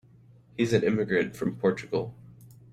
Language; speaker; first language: English; native; English